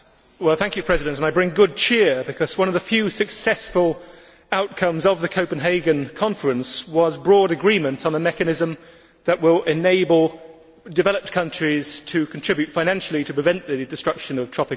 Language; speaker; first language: English; native; English